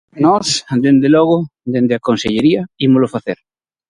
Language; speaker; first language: Galician; native; Galician